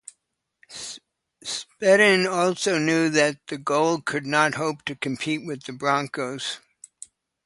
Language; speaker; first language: English; native; English